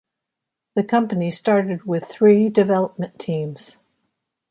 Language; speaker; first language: English; native; English